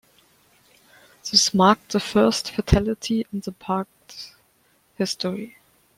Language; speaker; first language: English; non-native, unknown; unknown